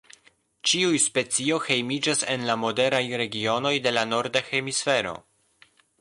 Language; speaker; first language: Esperanto; non-native, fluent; Polish